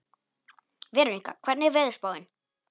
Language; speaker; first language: Icelandic; non-native, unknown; Polish